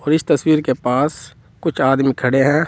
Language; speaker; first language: Hindi; native; Hindi